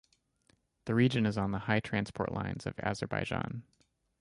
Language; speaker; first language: English; native; English